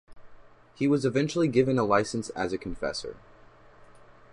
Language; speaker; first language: English; native; English